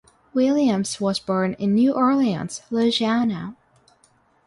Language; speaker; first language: English; non-native, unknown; Russian